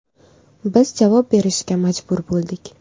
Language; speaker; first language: Uzbek; native; Uzbek